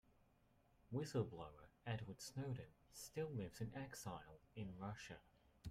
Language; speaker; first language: English; native; English